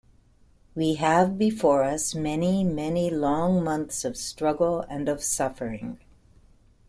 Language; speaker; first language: English; native; English